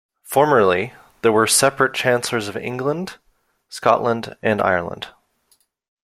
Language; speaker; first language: English; native; English